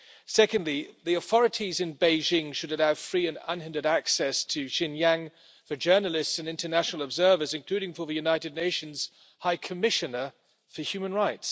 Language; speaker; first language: English; non-native, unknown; German